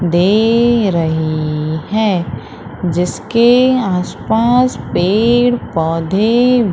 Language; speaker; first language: Hindi; native; Hindi